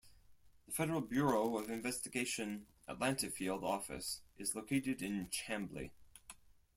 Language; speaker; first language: English; non-native, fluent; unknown